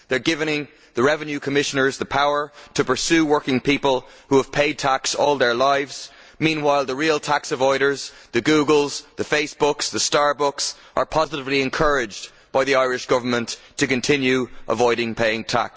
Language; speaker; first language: English; native; English